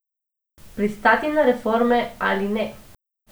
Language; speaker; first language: Slovenian; non-native, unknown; Macedonian